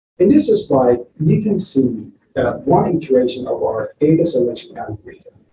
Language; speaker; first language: English; non-native, fluent; Persian